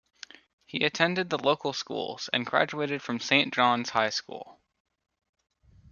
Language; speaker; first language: English; native; English